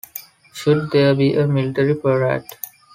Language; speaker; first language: English; non-native, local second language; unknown